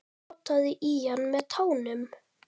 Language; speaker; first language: Icelandic; native; Icelandic